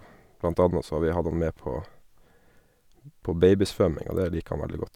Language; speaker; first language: Norwegian; native; Norwegian